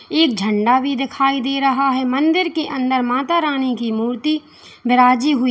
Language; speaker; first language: Hindi; native; Hindi